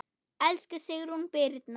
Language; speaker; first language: Icelandic; non-native, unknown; German